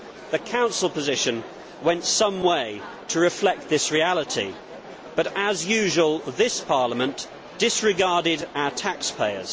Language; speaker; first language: English; native; English